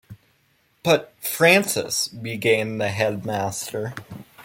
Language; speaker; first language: English; native; English